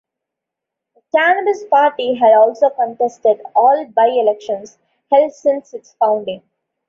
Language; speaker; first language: English; non-native, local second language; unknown